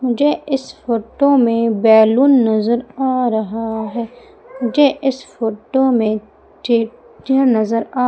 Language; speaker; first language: Hindi; native; Hindi